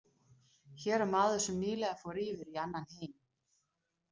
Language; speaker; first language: Icelandic; non-native, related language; Danish